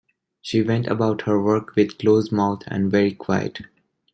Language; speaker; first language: English; non-native, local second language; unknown